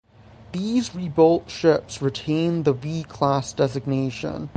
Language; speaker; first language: English; native; English